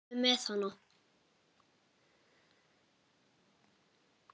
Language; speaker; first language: Icelandic; native; Icelandic